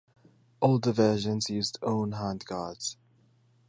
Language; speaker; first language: English; native; English